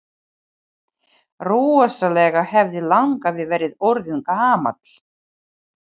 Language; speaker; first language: Icelandic; non-native, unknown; Ukrainian